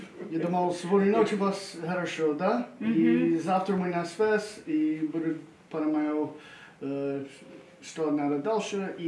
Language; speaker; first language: Russian; non-native, learner; English